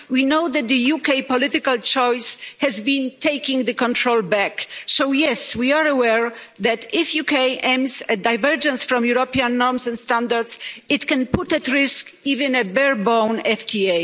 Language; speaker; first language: English; non-native, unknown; Polish